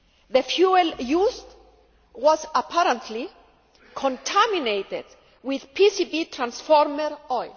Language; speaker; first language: English; non-native, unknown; Greek